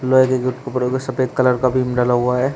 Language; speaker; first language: Hindi; native; Hindi